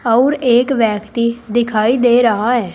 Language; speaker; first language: Hindi; native; Hindi